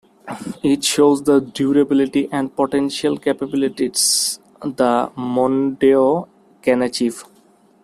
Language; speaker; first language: English; non-native, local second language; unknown